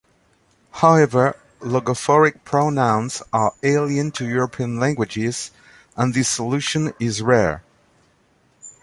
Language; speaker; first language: English; native; English